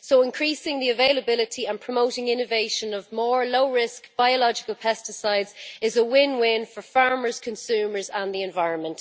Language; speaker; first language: English; native; English